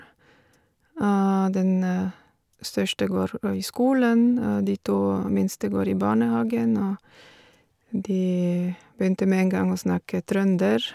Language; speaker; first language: Norwegian; non-native, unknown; Bulgarian